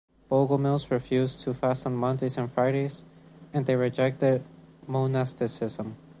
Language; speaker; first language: English; non-native, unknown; Spanish